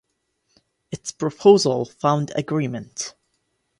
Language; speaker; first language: English; native; English